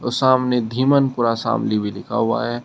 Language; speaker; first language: Hindi; native; Hindi